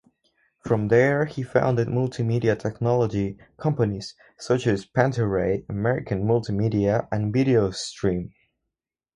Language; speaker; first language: English; non-native, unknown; Spanish